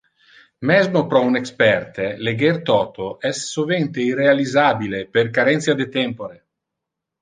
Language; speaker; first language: Interlingua; non-native, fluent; Italian